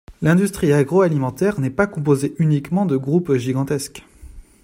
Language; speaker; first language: French; non-native, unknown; Chinese